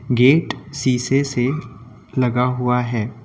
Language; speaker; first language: Hindi; native; Hindi